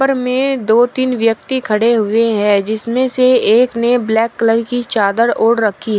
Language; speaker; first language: Hindi; native; Hindi